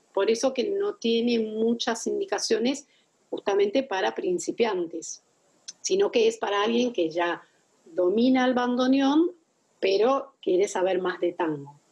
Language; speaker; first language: Spanish; non-native, fluent; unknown